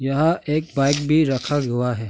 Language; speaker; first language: Hindi; non-native, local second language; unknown